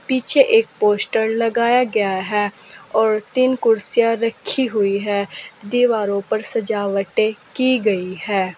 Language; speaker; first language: Hindi; native; Hindi